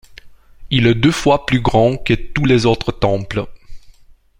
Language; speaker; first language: French; non-native, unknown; Romanian